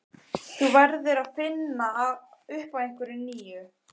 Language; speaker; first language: Icelandic; native; Icelandic